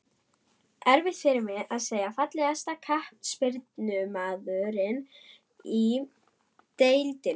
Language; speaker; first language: Icelandic; non-native, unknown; German